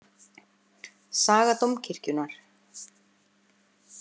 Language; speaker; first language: Icelandic; native; Icelandic